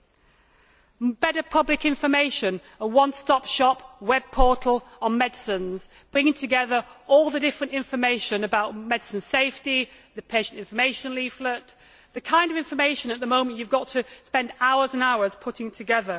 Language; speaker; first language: English; native; English